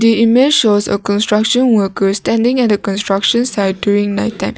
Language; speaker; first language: English; non-native, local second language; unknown